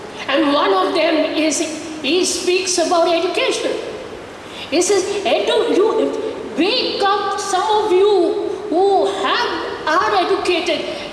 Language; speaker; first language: English; non-native, local second language; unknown